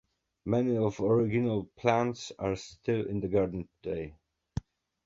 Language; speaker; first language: English; native; English